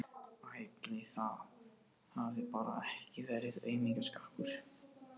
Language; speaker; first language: Icelandic; non-native, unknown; Portuguese